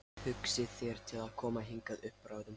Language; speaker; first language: Icelandic; non-native, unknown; Lithuanian